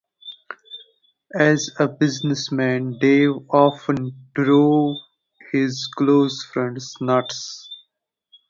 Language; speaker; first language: English; non-native, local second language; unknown